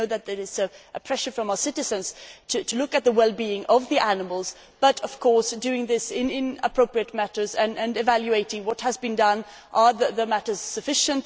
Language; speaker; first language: English; non-native, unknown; Swedish